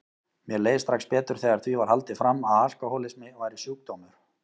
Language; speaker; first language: Icelandic; native; Icelandic